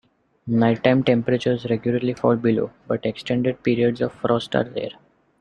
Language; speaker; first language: English; non-native, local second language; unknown